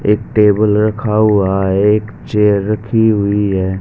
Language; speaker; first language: Hindi; native; Hindi